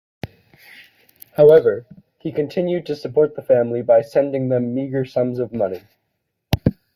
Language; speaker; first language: English; native; English